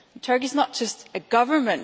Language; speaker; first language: English; non-native, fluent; German